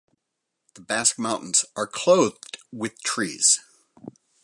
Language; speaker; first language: English; native; English